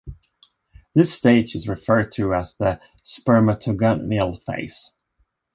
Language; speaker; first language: English; non-native, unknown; Swedish